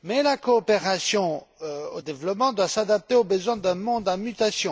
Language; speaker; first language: French; non-native, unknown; Romanian